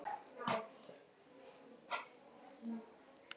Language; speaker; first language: Icelandic; native; Icelandic